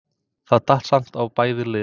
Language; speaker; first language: Icelandic; non-native, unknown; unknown